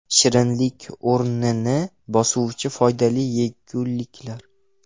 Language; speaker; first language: Uzbek; non-native, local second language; Russian